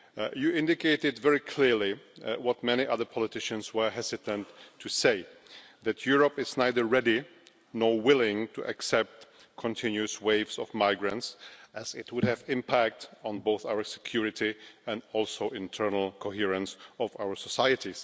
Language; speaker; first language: English; non-native, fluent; Czech